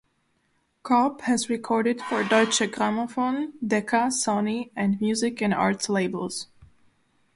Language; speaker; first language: English; non-native, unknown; Slovak